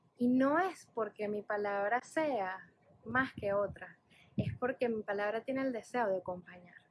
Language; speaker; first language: Spanish; native; Spanish